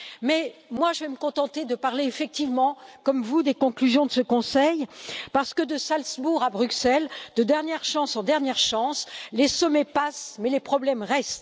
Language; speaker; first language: French; native; French